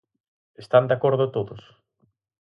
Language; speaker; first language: Galician; native; Galician